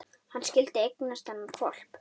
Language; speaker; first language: Icelandic; native; Icelandic